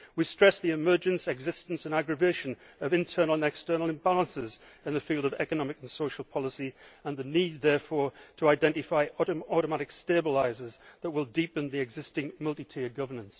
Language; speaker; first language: English; native; English